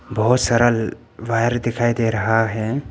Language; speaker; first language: Hindi; non-native, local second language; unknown